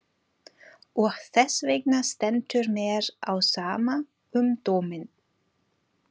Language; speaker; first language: Icelandic; non-native, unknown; German